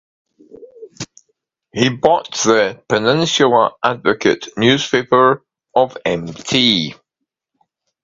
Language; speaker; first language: English; native; English